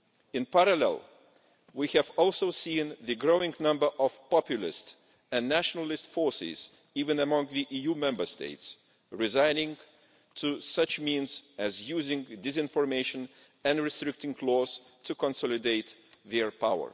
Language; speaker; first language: English; non-native, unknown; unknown